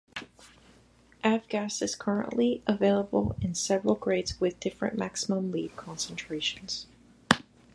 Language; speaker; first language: English; native; English